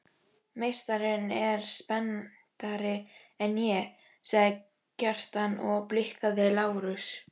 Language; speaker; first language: Icelandic; native; Icelandic